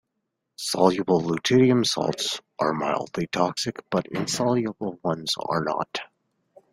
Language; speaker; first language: English; native; English